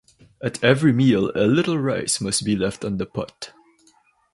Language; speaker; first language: English; non-native, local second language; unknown